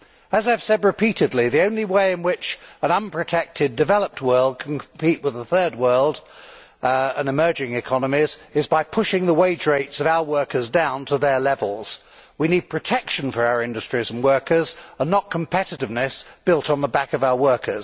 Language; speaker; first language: English; native; English